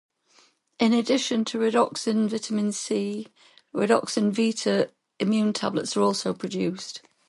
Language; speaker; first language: English; native; English